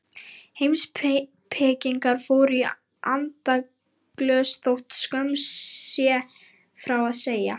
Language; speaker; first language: Icelandic; non-native, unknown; Lithuanian